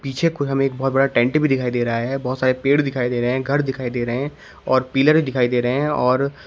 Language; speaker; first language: Hindi; native; Hindi